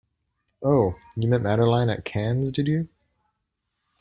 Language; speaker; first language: English; native; English